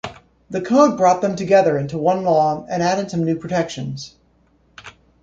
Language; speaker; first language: English; native; English